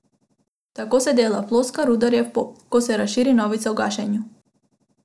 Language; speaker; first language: Slovenian; non-native, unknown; Macedonian